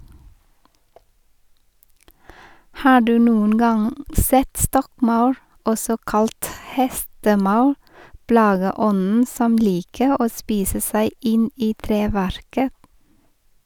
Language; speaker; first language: Norwegian; non-native, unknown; Vietnamese